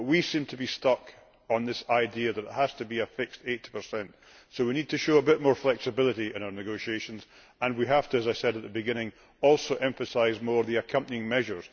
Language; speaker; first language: English; native; English